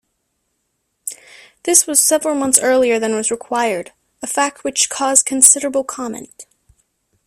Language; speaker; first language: English; native; English